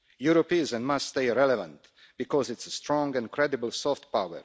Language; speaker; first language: English; non-native, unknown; Croatian